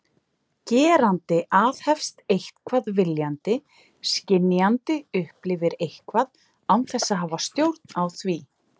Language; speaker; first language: Icelandic; native; Icelandic